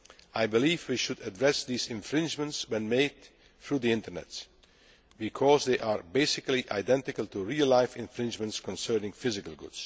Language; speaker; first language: English; non-native, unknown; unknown